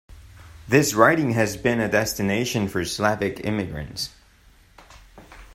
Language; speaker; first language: English; non-native, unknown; Spanish